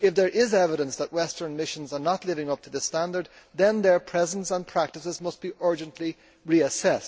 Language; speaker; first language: English; native; English